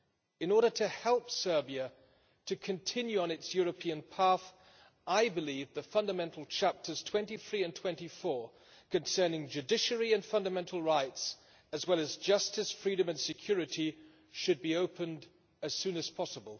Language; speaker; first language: English; non-native, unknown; German